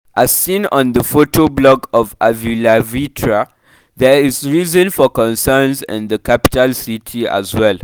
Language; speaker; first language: English; non-native, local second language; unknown